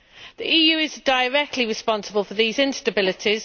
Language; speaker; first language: English; native; English